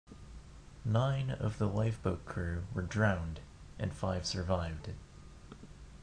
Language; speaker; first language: English; non-native, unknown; Japanese